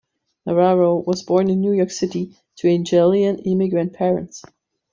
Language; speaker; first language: English; non-native, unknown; German